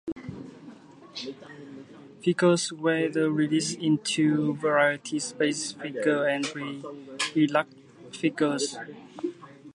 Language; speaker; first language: English; native; English